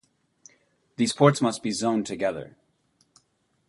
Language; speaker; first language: English; native; English